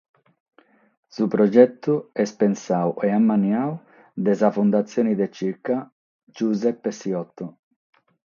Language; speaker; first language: Sardinian; non-native, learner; Catalan